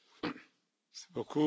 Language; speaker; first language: English; non-native, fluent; Czech